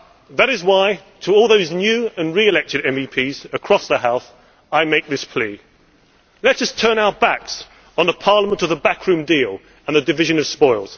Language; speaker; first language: English; native; English